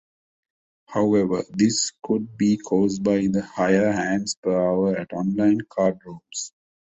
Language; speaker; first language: English; non-native, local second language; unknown